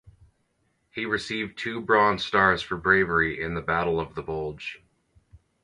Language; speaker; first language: English; native; English